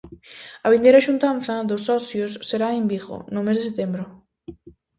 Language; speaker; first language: Galician; native; Galician